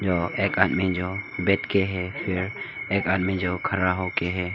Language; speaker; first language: Hindi; non-native, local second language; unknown